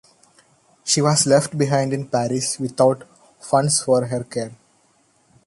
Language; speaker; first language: English; non-native, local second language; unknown